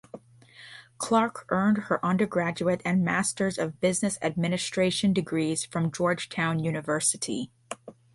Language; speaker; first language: English; native; English